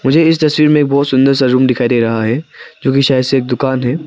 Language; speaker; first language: Hindi; non-native, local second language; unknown